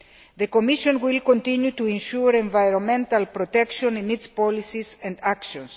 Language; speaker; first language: English; non-native, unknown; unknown